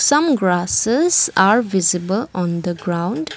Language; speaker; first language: English; non-native, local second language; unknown